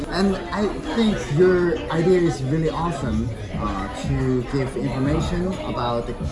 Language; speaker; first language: English; non-native, learner; Korean